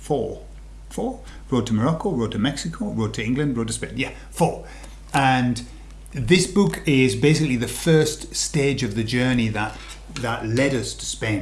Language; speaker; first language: English; native; English